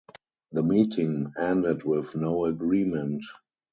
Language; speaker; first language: English; non-native, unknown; German